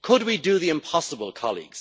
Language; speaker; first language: English; native; English